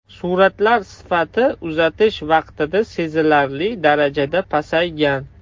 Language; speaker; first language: Uzbek; non-native, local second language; Russian